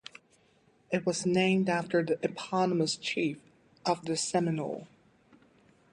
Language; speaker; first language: English; native; English